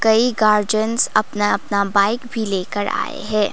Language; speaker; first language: Hindi; non-native, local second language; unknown